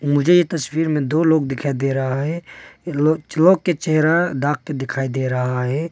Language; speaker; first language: Hindi; non-native, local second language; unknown